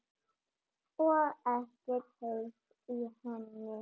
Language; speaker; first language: Icelandic; non-native, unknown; German